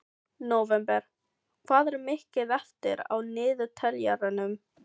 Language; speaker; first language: Icelandic; non-native, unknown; Filipino